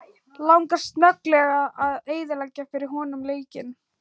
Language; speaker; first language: Icelandic; non-native, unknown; Thai